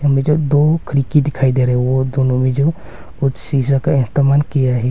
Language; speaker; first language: Hindi; non-native, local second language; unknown